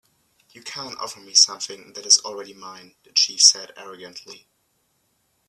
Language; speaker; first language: English; native; English